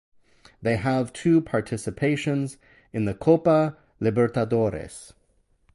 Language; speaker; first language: English; native; English